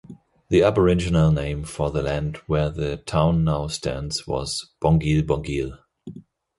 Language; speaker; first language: English; non-native, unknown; German